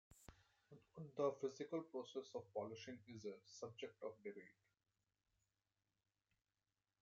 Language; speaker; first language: English; non-native, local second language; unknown